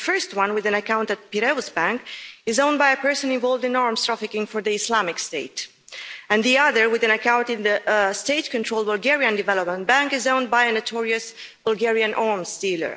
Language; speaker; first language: English; non-native, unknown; Romanian